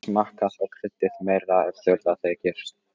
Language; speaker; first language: Icelandic; non-native, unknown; Polish